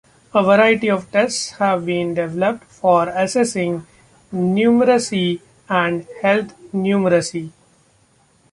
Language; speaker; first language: English; non-native, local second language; Marathi